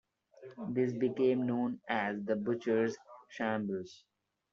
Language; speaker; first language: English; non-native, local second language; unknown